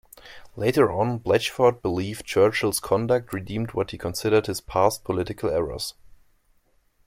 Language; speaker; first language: English; non-native, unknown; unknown